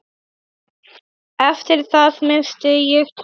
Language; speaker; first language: Icelandic; non-native, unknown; Polish